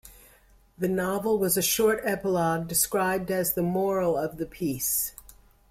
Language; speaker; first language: English; native; English